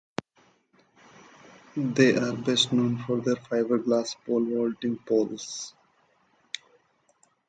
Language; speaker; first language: English; non-native, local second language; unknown